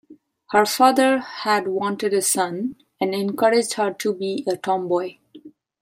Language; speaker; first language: English; non-native, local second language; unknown